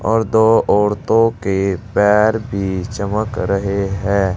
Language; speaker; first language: Hindi; native; Hindi